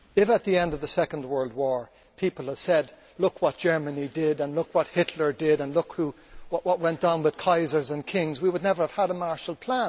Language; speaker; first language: English; native; English